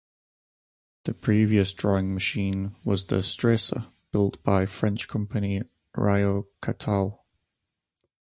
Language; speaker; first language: English; native; English